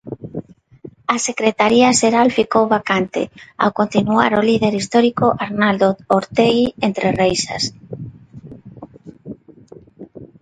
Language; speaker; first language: Galician; non-native, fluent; Spanish